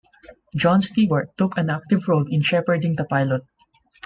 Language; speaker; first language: English; non-native, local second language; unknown